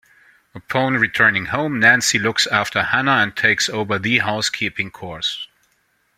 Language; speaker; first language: English; non-native, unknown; German